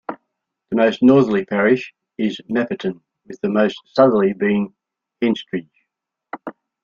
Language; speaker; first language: English; native; English